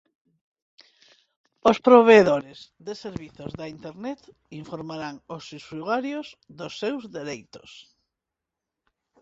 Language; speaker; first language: Galician; non-native, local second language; Spanish